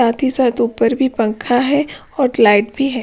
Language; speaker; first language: Hindi; non-native, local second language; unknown